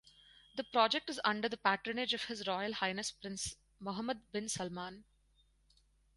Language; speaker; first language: English; non-native, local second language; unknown